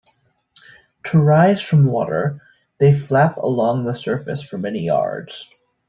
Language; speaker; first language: English; native; English